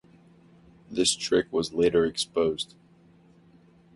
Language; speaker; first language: English; native; English